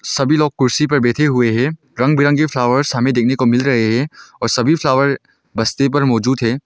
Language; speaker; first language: Hindi; non-native, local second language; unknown